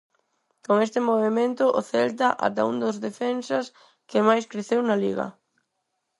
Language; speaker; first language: Galician; non-native, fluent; Spanish